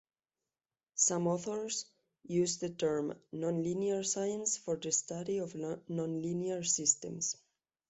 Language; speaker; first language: English; non-native, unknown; Spanish